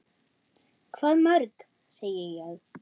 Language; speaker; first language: Icelandic; non-native, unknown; German